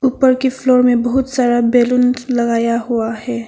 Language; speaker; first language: Hindi; non-native, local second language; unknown